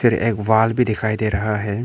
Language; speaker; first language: Hindi; non-native, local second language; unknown